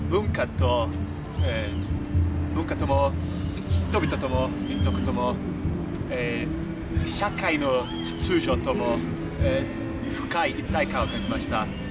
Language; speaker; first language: Japanese; non-native, learner; Portuguese